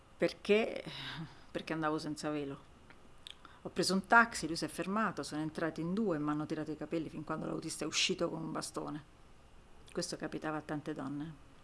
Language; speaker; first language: Italian; non-native, fluent; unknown